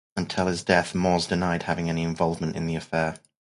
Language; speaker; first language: English; native; English